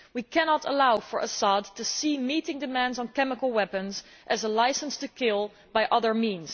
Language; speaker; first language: English; non-native, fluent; Dutch